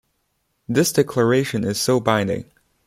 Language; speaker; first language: English; non-native, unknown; Chinese